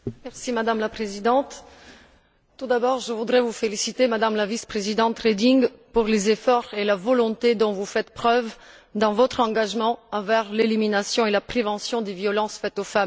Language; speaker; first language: French; non-native, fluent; Bulgarian